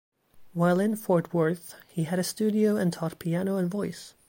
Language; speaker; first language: English; native; English